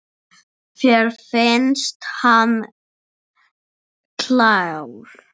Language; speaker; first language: Icelandic; non-native, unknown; English